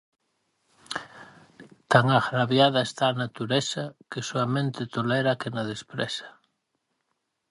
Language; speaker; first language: Galician; native; Galician